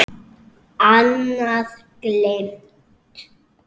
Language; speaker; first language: Icelandic; native; Icelandic